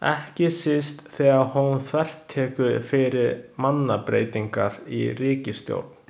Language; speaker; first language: Icelandic; non-native, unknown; Chinese